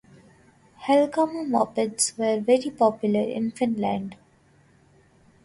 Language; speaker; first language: English; non-native, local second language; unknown